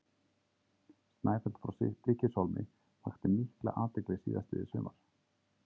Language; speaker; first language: Icelandic; native; Icelandic